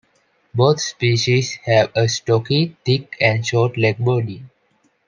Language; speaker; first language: English; non-native, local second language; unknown